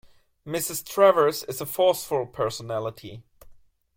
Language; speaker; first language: English; non-native, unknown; German